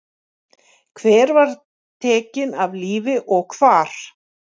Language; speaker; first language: Icelandic; native; Icelandic